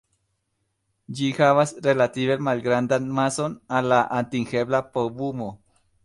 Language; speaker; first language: Esperanto; non-native, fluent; Spanish